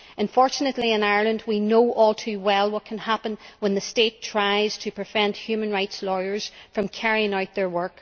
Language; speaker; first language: English; native; English